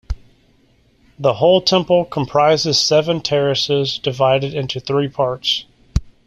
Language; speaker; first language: English; native; English